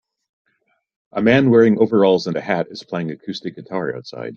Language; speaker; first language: English; native; English